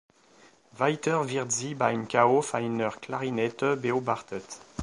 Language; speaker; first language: German; non-native, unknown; French